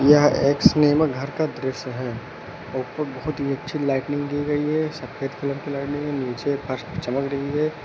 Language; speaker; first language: Hindi; native; Hindi